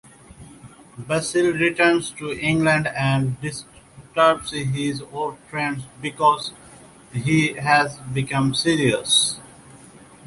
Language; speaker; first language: English; native; English